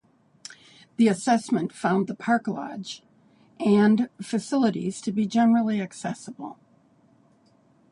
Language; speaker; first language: English; native; English